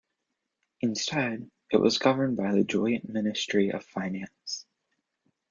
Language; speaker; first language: English; native; English